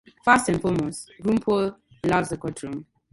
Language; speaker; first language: English; non-native, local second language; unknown